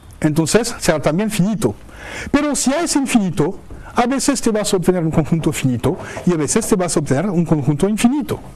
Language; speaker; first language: Spanish; non-native, fluent; French